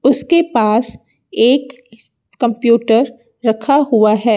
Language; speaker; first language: Hindi; native; Hindi